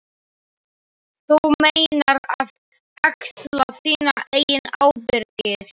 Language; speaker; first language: Icelandic; non-native, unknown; Slovak